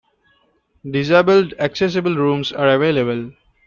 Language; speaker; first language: English; non-native, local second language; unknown